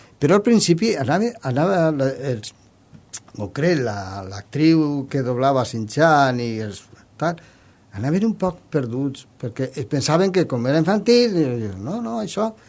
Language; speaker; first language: Catalan; non-native, local second language; Spanish